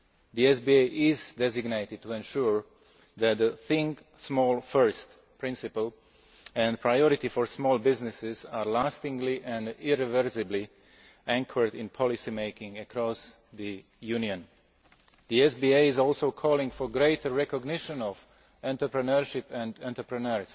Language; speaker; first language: English; non-native, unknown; Slovak